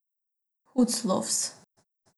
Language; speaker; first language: Slovenian; non-native, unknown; Macedonian